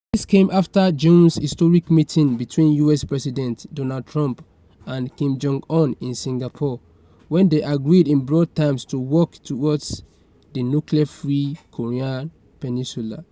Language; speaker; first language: English; non-native, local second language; Yoruba